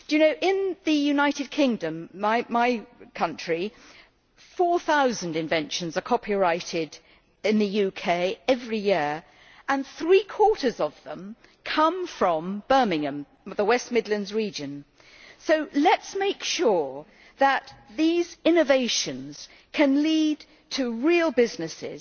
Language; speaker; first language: English; native; English